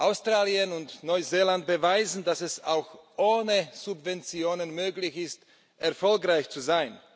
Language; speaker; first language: German; non-native, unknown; Slovak